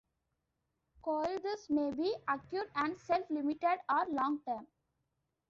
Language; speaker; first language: English; non-native, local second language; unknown